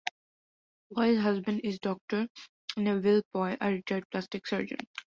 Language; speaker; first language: English; non-native, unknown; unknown